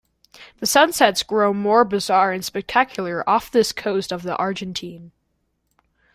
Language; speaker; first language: English; native; English